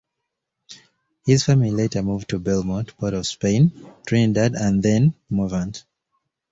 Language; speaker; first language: English; native; English